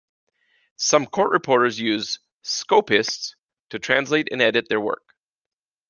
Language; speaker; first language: English; native; English